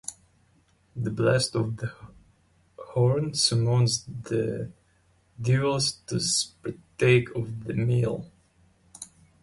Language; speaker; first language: English; non-native, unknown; Ukrainian